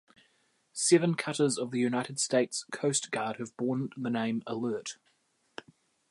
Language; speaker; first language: English; native; English